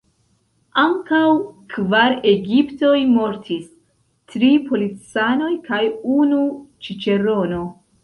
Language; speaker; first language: Esperanto; non-native, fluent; Central Kurdish